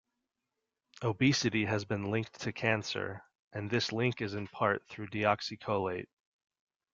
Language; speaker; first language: English; native; English